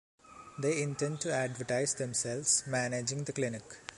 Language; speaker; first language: English; non-native, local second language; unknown